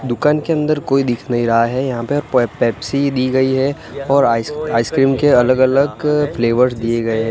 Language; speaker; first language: Hindi; non-native, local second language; Gujarati